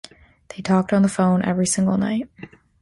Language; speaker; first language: English; native; English